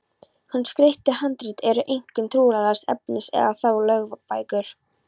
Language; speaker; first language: Icelandic; non-native, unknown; Polish